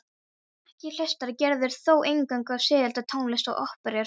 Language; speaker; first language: Icelandic; non-native, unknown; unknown